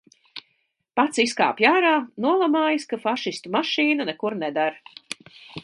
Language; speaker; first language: Latvian; native; Latvian